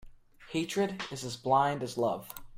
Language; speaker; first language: English; native; English